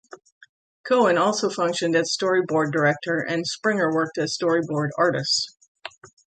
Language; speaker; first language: English; native; English